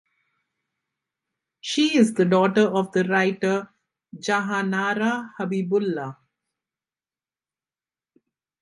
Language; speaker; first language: English; non-native, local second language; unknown